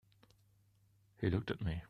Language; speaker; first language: English; non-native, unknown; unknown